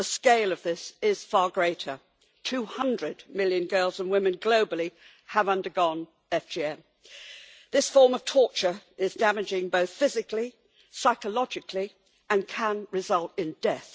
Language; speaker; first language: English; native; English